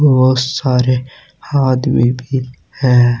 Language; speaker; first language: Hindi; native; Hindi